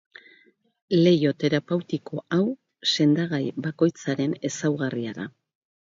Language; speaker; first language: Basque; native; Basque